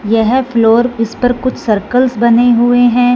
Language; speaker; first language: Hindi; non-native, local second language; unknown